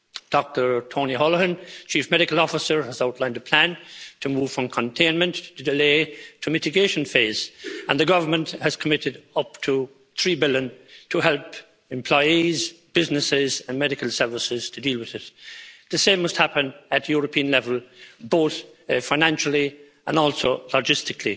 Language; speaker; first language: English; native; English